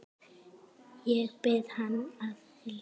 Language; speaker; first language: Icelandic; native; Icelandic